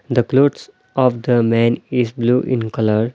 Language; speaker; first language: English; non-native, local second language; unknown